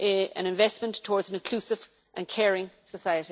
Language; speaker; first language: English; native; English